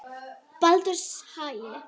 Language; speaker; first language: Icelandic; native; Icelandic